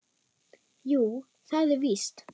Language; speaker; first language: Icelandic; non-native, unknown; German